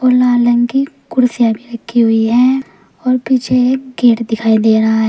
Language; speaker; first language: Hindi; native; Hindi